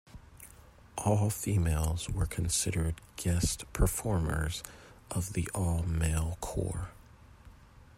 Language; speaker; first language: English; native; English